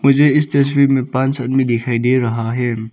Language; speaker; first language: Hindi; early bilingual, other home language; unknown